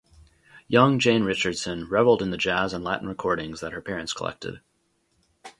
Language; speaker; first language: English; native; English